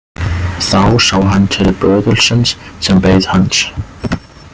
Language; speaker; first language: Icelandic; non-native, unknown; German